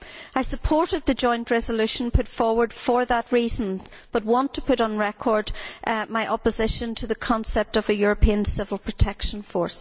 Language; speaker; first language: English; native; English